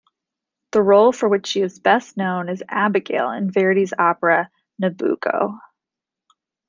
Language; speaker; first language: English; native; English